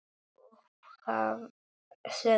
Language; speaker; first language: Icelandic; non-native, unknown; Polish